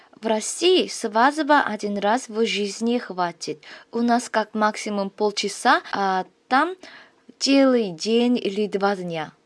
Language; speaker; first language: Russian; non-native, learner; Korean